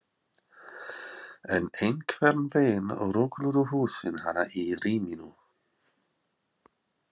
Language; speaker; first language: Icelandic; non-native, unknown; English